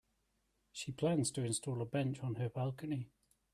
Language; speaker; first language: English; native; English